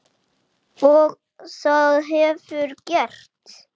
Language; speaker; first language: Icelandic; native; Icelandic